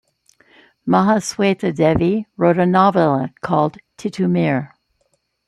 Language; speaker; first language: English; native; English